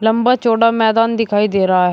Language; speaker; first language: Hindi; native; Hindi